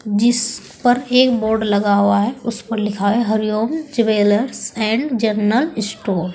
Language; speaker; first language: Hindi; native; Hindi